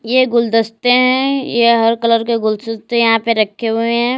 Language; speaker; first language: Hindi; native; Hindi